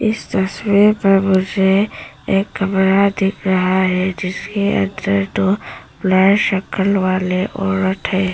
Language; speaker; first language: Hindi; non-native, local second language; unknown